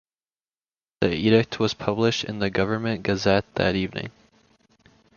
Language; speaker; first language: English; native; English